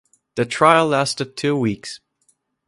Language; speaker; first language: English; non-native, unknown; German